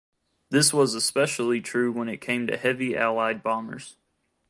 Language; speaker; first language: English; native; English